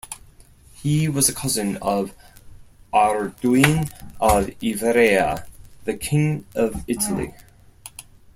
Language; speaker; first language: English; non-native, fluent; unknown